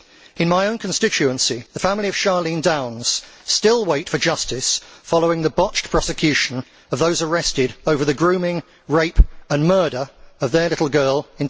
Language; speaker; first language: English; native; English